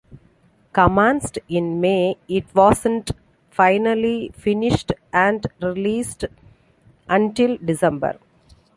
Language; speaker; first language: English; non-native, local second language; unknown